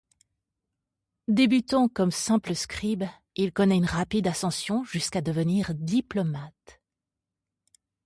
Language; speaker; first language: French; native; French